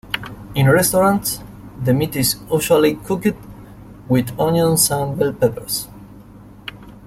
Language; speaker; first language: English; non-native, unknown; Spanish